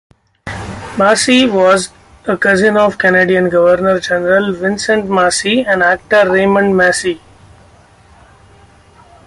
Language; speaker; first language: English; non-native, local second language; Marathi